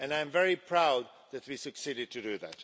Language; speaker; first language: English; non-native, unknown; Swedish